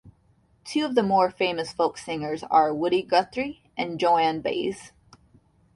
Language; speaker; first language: English; native; English